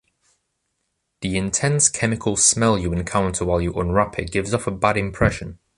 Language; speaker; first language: English; native; English